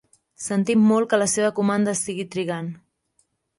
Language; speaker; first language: Catalan; native; Catalan